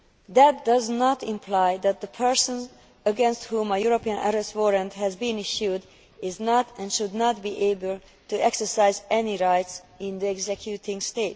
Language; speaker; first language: English; non-native, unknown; Hungarian